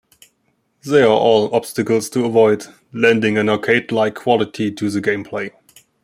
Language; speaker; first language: English; non-native, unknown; German